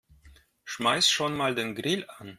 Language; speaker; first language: German; non-native, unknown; Russian